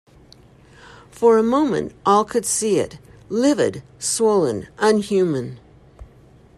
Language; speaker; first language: English; native; English